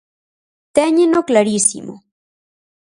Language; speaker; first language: Galician; native; Galician